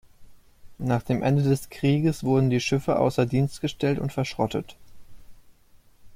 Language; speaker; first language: German; native; German